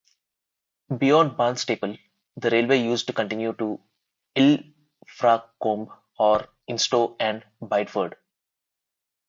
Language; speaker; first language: English; non-native, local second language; Telugu